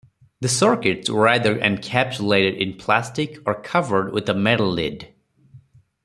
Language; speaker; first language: English; non-native, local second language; Odia